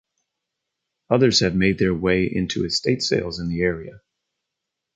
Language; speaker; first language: English; native; English